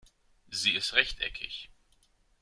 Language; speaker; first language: German; non-native, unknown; Greek